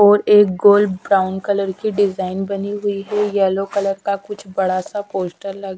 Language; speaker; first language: Hindi; non-native, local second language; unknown